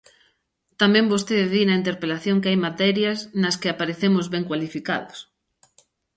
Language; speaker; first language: Galician; native; Galician